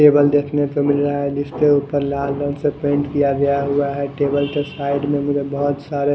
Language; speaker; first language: Hindi; non-native, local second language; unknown